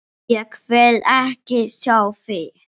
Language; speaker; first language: Icelandic; non-native, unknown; English